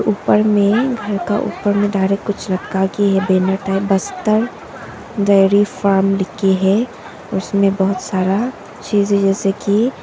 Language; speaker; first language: Hindi; early bilingual, other home language; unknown